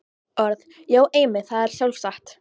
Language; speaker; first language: Icelandic; non-native, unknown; Polish